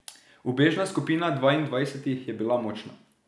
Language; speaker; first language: Slovenian; native; Slovenian